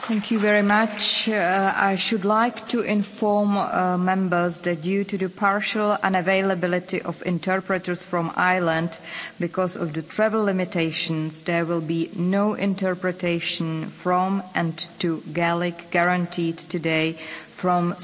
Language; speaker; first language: English; non-native, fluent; Czech